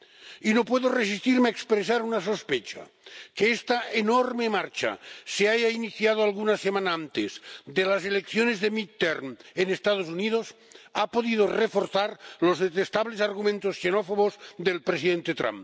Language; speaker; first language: Spanish; non-native, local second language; Catalan